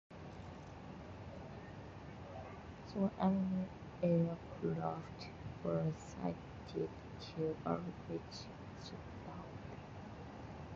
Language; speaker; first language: English; non-native, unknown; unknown